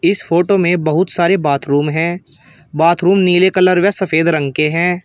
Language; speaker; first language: Hindi; native; Hindi